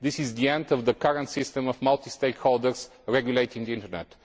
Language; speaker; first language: English; non-native, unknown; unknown